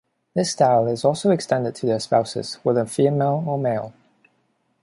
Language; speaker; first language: English; non-native, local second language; Cantonese